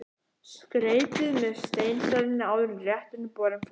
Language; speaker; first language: Icelandic; native; Icelandic